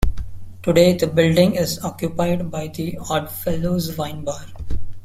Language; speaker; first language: English; non-native, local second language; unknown